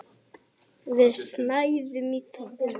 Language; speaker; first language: Icelandic; native; Icelandic